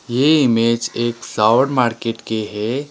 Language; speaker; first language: Hindi; non-native, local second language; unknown